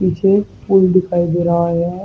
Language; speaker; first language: Hindi; native; Hindi